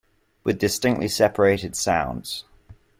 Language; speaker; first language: English; native; English